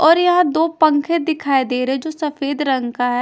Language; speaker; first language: Hindi; non-native, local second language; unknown